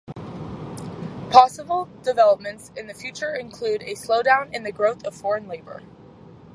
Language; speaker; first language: English; native; English